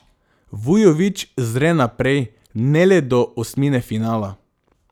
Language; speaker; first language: Slovenian; non-native, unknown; Macedonian